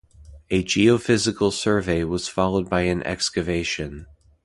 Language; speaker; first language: English; native; English